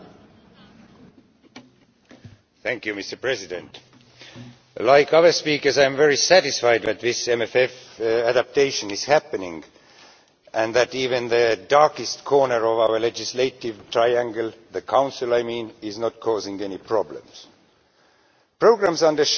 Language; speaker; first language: English; non-native, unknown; Estonian